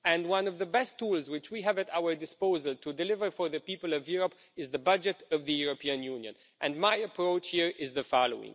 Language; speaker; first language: English; non-native, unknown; Romanian